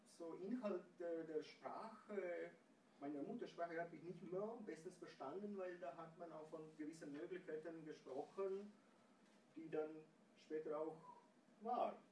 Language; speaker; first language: German; non-native, fluent; Croatian